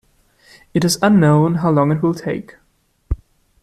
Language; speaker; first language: English; non-native, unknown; German